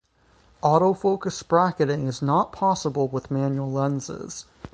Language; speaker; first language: English; native; English